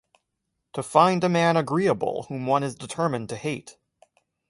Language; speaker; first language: English; native; English